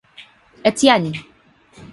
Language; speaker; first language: English; native; English